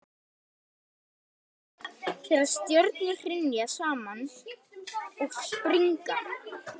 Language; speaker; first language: Icelandic; native; Icelandic